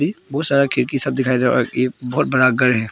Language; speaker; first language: Hindi; early bilingual, other home language; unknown